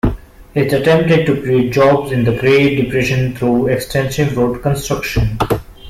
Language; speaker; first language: English; non-native, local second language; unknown